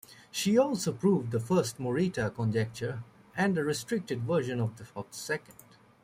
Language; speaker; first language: English; native; English